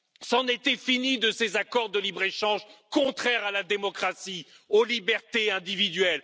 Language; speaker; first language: French; native; French